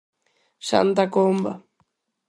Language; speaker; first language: Galician; non-native, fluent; Spanish